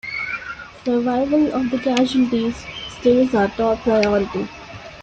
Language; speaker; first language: English; non-native, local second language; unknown